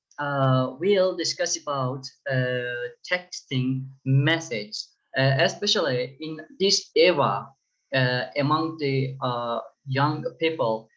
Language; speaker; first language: English; non-native, fluent; Turkish